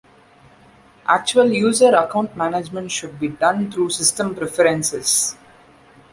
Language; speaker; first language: English; non-native, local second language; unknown